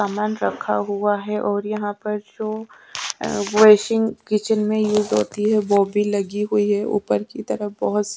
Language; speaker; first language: Hindi; native; Hindi